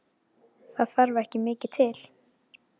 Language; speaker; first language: Icelandic; native; Icelandic